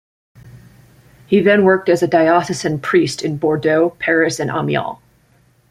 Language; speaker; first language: English; native; English